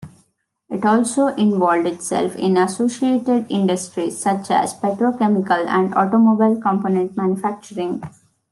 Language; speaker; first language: English; non-native, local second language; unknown